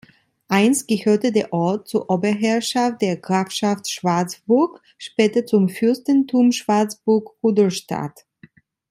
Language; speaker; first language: German; non-native, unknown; Italian